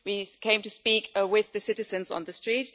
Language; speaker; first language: English; non-native, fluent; German